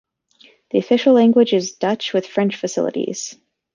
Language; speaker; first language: English; native; English